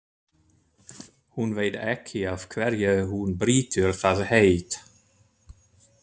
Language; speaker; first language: Icelandic; non-native, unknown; German